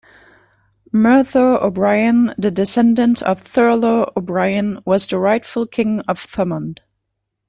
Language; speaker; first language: English; non-native, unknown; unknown